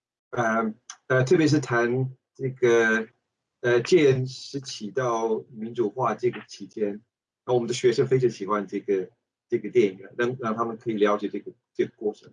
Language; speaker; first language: Chinese; non-native, fluent; English